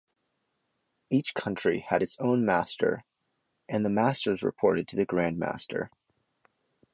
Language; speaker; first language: English; native; English